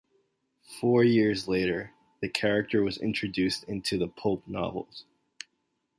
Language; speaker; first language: English; native; English